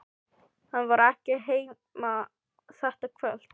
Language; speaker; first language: Icelandic; non-native, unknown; Filipino